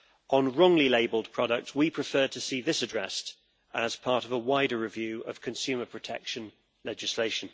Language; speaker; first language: English; native; English